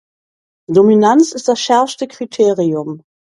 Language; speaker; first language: German; native; German